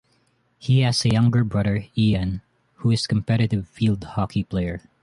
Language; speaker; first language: English; non-native, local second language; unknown